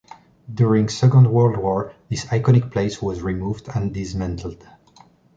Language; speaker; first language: English; non-native, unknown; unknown